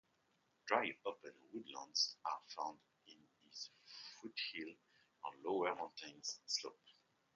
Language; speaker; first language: English; non-native, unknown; French